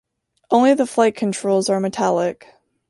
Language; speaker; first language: English; native; English